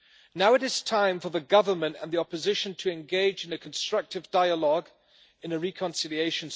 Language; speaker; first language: English; non-native, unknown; German